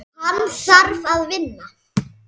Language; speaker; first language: Icelandic; native; Icelandic